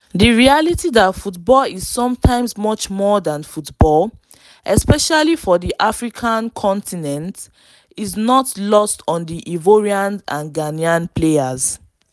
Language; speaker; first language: English; non-native, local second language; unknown